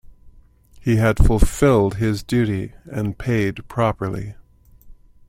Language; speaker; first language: English; native; English